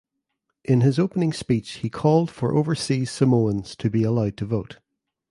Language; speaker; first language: English; native; English